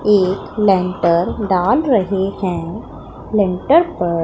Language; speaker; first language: Hindi; non-native, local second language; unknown